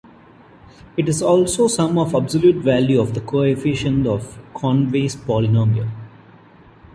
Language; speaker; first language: English; non-native, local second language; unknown